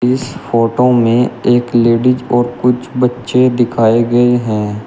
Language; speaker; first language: Hindi; native; Hindi